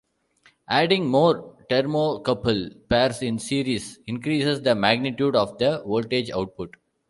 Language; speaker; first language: English; non-native, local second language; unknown